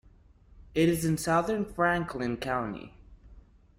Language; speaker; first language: English; non-native, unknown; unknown